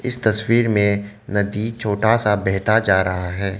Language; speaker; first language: Hindi; non-native, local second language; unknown